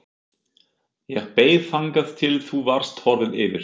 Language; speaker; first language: Icelandic; non-native, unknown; German